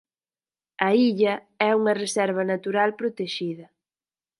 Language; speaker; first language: Galician; native; Galician